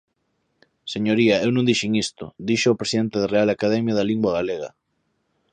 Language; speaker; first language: Galician; native; Galician